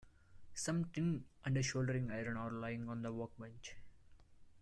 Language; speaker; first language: English; non-native, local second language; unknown